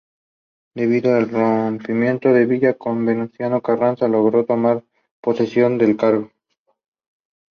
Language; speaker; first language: English; non-native, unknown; Spanish